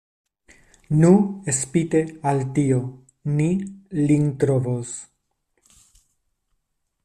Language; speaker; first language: Esperanto; non-native, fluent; Spanish